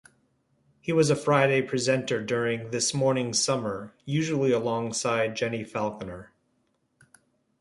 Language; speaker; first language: English; native; English